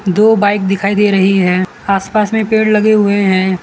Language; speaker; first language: Hindi; non-native, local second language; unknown